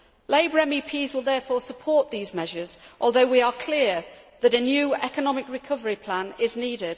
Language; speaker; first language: English; native; English